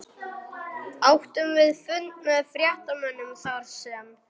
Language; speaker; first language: Icelandic; non-native, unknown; German